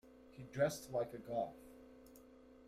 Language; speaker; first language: English; native; English